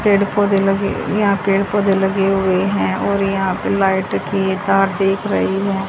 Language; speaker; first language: Hindi; native; Hindi